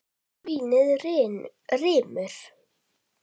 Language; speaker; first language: Icelandic; native; Icelandic